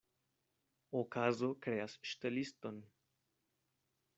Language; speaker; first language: Esperanto; non-native, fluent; Spanish